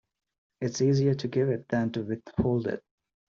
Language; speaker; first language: English; non-native, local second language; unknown